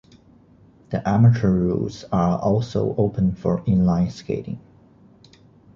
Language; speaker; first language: English; non-native, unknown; Chinese